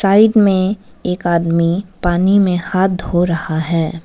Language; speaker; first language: Hindi; non-native, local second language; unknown